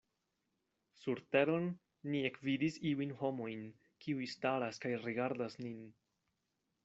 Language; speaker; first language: Esperanto; non-native, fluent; Spanish